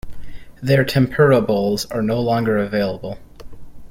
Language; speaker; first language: English; native; English